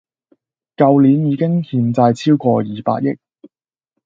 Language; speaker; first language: Cantonese; native; Cantonese